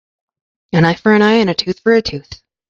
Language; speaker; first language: English; native; English